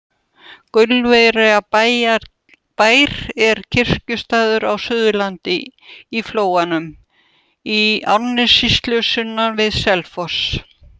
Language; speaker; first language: Icelandic; non-native, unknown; Russian